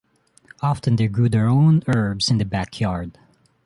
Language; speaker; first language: English; non-native, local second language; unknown